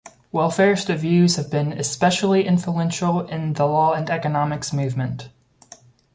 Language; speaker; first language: English; native; English